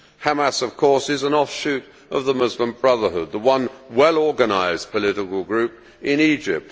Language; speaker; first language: English; native; English